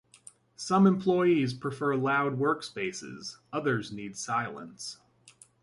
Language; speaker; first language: English; native; English